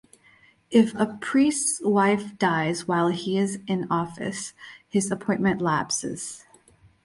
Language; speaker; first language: English; native; English